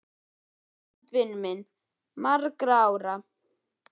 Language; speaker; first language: Icelandic; native; Icelandic